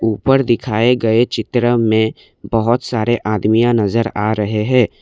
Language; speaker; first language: Hindi; non-native, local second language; Assamese